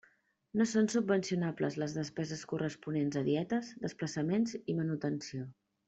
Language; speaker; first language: Catalan; native; Catalan